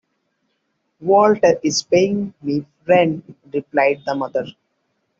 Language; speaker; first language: English; non-native, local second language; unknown